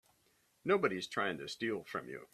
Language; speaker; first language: English; native; English